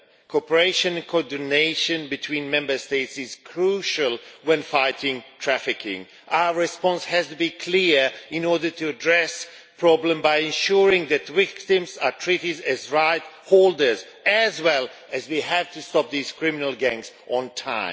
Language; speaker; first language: English; non-native, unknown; Swedish